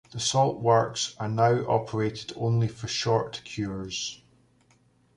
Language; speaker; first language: English; native; English